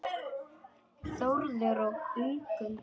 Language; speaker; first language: Icelandic; non-native, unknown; Polish